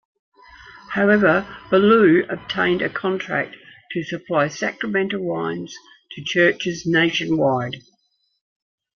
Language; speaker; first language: English; native; English